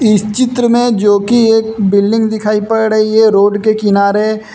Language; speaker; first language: Hindi; native; Hindi